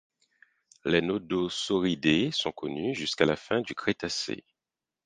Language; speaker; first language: French; non-native, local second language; Haitian Creole